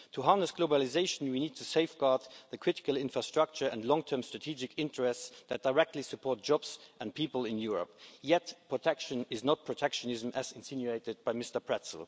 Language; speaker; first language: English; non-native, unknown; Luxembourgish